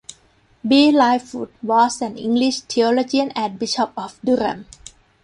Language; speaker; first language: English; non-native, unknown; Thai